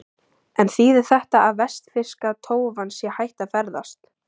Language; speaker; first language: Icelandic; native; Icelandic